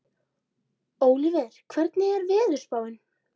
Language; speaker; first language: Icelandic; native; Icelandic